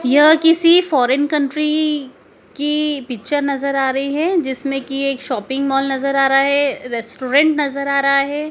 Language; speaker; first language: Hindi; native; Hindi